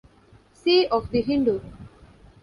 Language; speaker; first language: English; non-native, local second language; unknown